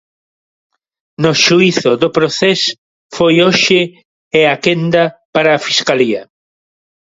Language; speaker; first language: Galician; non-native, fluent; Spanish